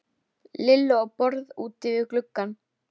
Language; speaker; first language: Icelandic; native; Icelandic